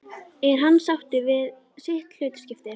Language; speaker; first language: Icelandic; native; Icelandic